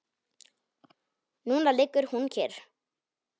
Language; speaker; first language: Icelandic; non-native, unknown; Polish